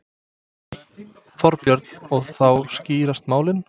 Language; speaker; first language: Icelandic; non-native, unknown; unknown